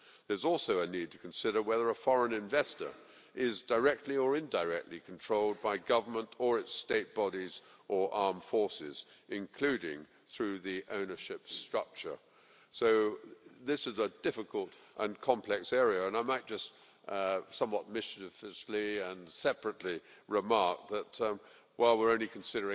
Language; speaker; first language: English; native; English